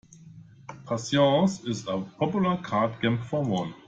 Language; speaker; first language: English; non-native, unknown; German